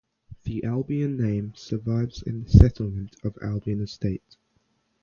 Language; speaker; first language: English; native; English